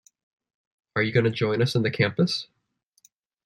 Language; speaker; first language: English; native; English